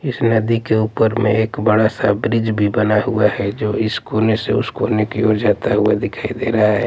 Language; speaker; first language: Hindi; non-native, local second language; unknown